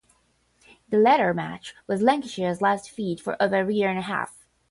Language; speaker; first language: English; non-native, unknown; Portuguese